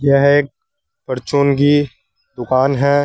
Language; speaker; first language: Hindi; native; Hindi